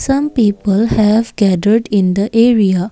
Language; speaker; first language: English; non-native, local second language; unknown